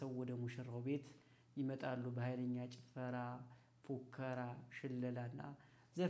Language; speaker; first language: Amharic; native; Amharic